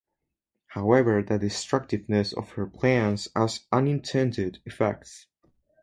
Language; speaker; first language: English; non-native, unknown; Spanish